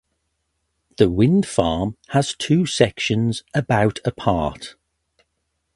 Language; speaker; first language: English; native; English